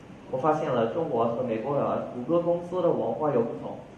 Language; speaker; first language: Chinese; non-native, fluent; English